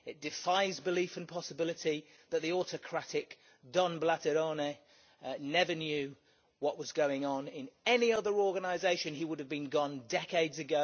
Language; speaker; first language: English; native; English